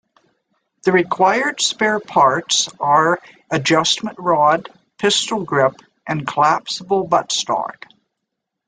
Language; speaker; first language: English; native; English